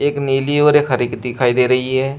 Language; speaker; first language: Hindi; native; Hindi